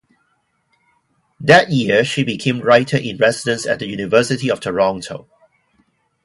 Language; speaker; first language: English; non-native, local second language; Cantonese